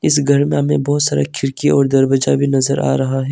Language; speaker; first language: Hindi; early bilingual, other home language; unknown